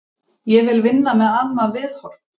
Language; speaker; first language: Icelandic; native; Icelandic